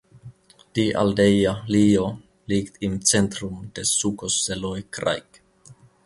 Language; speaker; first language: German; non-native, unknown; Finnish